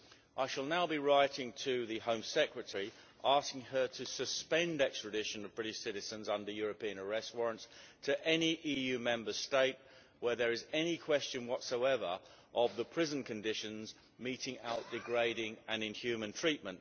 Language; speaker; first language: English; native; English